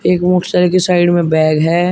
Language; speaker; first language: Hindi; native; Hindi